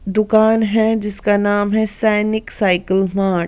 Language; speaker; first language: Hindi; non-native, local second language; Punjabi